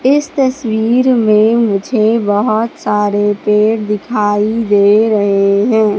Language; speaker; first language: Hindi; native; Hindi